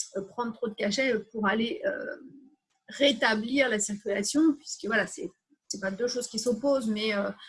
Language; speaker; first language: French; native; French